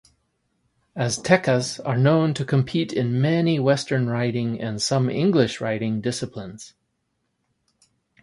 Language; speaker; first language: English; native; English